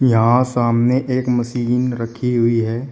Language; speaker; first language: Hindi; native; Hindi